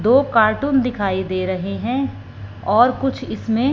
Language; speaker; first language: Hindi; non-native, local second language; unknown